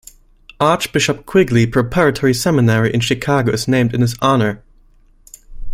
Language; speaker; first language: English; non-native, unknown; German